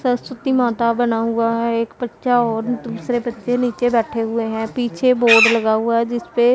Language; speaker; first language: Hindi; non-native, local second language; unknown